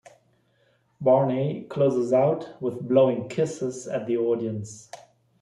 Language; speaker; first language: English; non-native, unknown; German